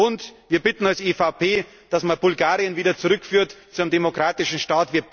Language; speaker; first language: German; native; German